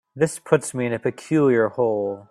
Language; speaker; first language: English; native; English